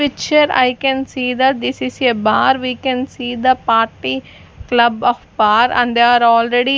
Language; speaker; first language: English; non-native, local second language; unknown